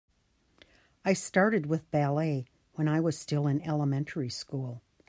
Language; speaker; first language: English; native; English